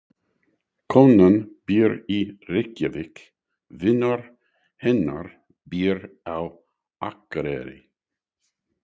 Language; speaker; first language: Icelandic; non-native, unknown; English